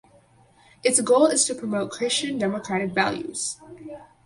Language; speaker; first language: English; native; English